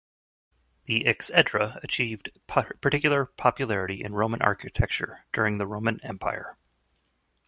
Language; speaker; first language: English; native; English